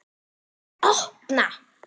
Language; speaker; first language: Icelandic; non-native, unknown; German